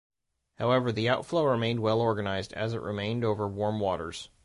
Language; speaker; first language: English; native; English